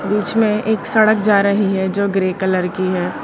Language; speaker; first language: Hindi; non-native, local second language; Gujarati